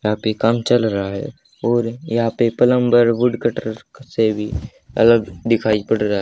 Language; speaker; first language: Hindi; native; Hindi